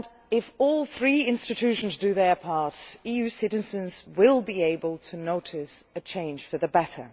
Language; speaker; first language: English; non-native, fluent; Dutch